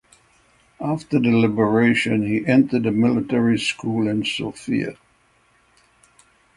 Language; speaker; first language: English; native; English